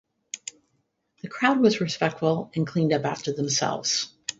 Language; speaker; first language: English; native; English